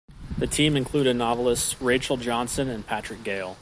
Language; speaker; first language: English; native; English